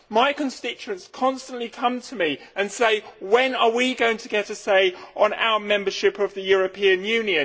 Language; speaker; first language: English; native; English